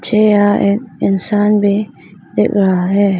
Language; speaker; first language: Hindi; non-native, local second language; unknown